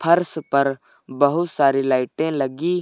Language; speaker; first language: Hindi; native; Hindi